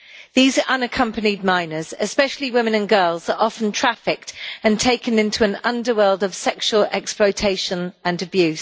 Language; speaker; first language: English; native; English